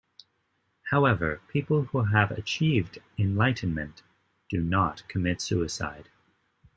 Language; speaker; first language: English; native; English